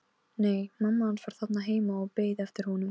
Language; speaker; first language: Icelandic; non-native, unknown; Polish